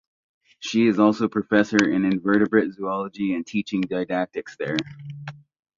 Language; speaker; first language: English; native; English